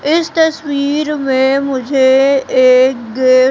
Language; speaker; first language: Hindi; native; Hindi